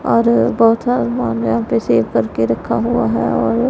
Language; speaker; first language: Hindi; non-native, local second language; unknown